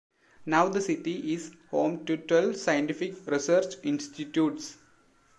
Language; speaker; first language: English; non-native, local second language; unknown